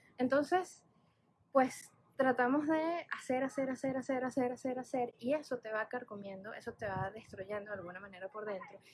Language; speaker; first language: Spanish; native; Spanish